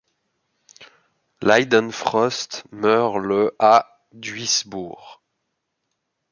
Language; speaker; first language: French; native; French